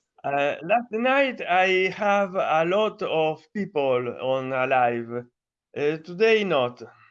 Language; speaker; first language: English; non-native, learner; Italian